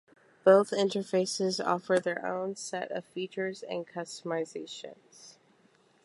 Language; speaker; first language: English; native; English